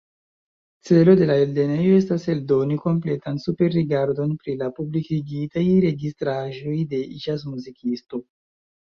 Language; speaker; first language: Esperanto; non-native, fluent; Chinese